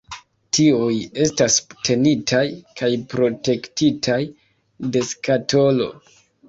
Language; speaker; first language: Esperanto; non-native, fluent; Kinyarwanda